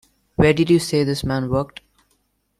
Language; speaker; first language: English; non-native, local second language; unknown